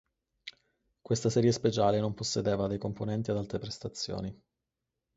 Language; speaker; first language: Italian; native; Italian